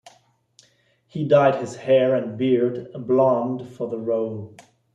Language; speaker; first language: English; non-native, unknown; German